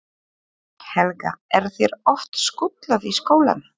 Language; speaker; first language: Icelandic; non-native, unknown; Polish